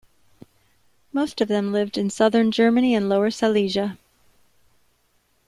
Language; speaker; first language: English; native; English